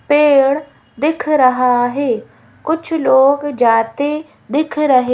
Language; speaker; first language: Hindi; native; Hindi